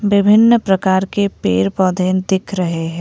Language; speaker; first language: Hindi; non-native, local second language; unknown